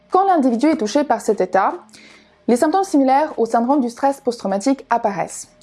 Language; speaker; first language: French; non-native, fluent; Ukrainian